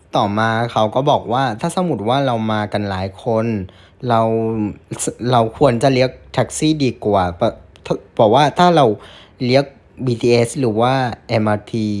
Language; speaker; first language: Thai; non-native, fluent; Vietnamese